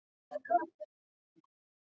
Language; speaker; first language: Icelandic; non-native, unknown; French